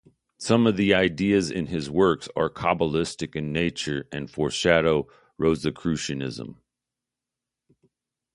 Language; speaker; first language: English; native; English